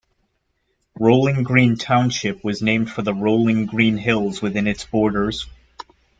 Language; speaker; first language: English; native; English